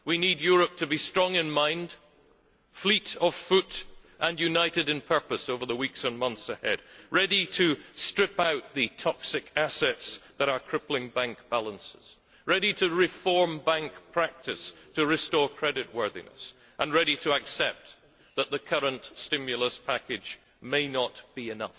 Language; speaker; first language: English; native; English